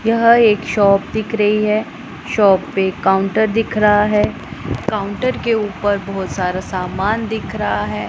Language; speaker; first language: Hindi; non-native, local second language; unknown